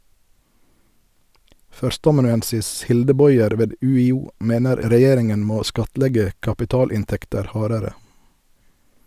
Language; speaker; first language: Norwegian; native; Norwegian